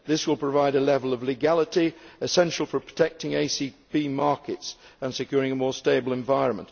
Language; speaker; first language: English; native; English